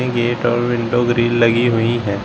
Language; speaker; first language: Hindi; native; Hindi